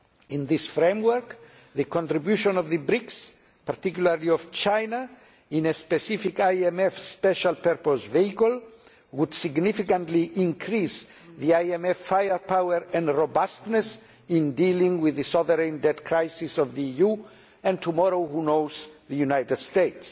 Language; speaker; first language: English; non-native, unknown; Greek